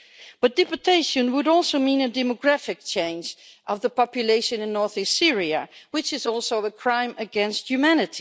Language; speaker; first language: English; non-native, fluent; Dutch